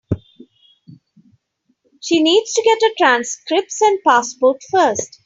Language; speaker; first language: English; non-native, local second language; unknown